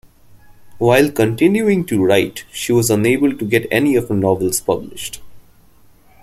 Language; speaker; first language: English; non-native, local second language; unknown